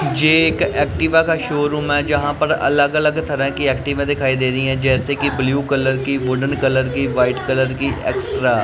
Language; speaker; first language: Hindi; non-native, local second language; Punjabi